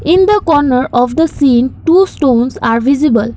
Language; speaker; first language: English; non-native, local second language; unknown